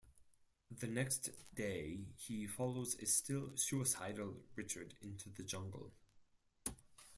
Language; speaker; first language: English; non-native, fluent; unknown